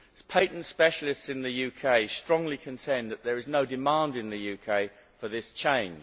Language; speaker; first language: English; native; English